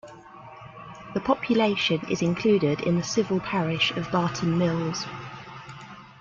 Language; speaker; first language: English; native; English